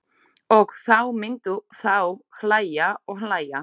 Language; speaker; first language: Icelandic; non-native, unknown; Slovak